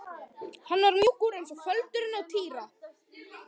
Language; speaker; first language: Icelandic; native; Icelandic